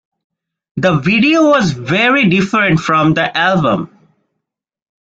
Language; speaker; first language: English; non-native, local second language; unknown